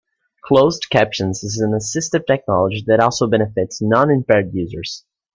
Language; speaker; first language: English; native; English